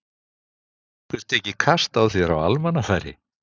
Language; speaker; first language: Icelandic; native; Icelandic